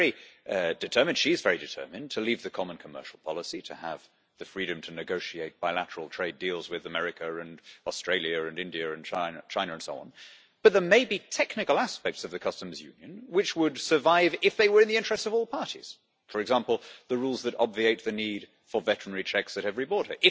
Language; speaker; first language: English; native; English